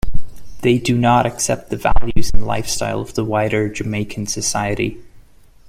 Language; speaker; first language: English; non-native, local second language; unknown